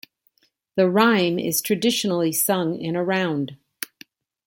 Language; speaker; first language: English; native; English